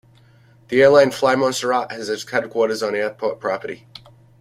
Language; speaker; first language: English; native; English